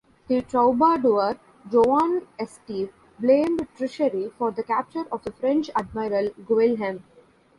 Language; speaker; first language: English; non-native, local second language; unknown